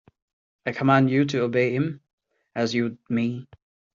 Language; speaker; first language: English; non-native, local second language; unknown